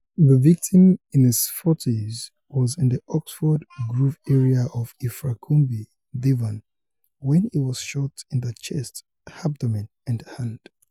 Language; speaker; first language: English; non-native, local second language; Yoruba